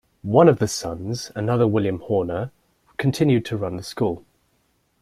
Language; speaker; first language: English; native; English